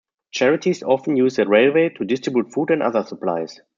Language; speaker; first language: English; non-native, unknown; German